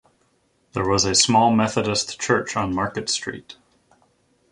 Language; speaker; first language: English; native; English